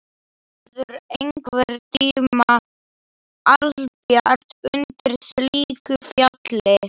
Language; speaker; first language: Icelandic; non-native, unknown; Slovak